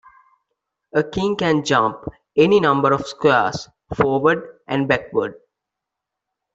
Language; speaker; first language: English; non-native, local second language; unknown